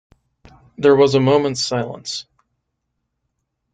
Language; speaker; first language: English; native; English